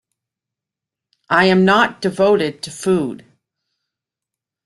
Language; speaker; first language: English; native; English